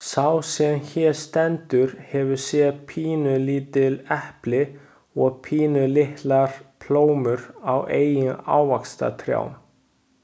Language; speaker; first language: Icelandic; non-native, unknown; Chinese